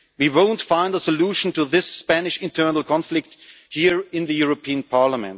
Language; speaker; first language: English; non-native, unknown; German